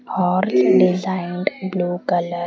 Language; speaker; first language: English; non-native, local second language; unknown